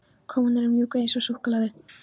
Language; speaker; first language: Icelandic; non-native, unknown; Polish